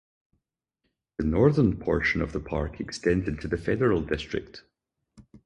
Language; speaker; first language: English; native; English